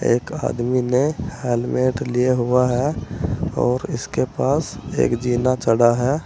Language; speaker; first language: Hindi; native; Hindi